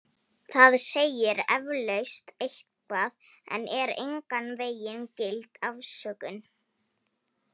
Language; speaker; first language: Icelandic; non-native, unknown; Polish